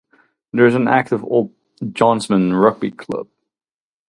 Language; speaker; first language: English; non-native, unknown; Dutch